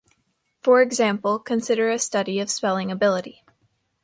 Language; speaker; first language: English; native; English